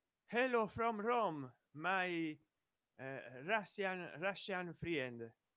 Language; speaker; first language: Italian; native; Italian